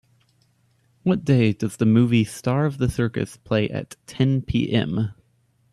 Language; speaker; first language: English; native; English